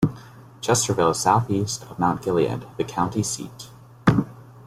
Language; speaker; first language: English; native; English